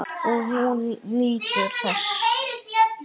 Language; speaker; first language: Icelandic; native; Icelandic